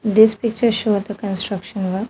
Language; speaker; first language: English; non-native, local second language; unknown